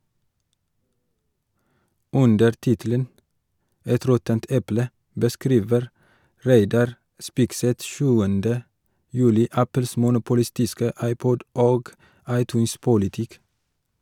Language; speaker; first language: Norwegian; non-native, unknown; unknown